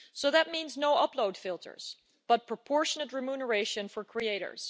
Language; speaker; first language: English; non-native, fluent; Dutch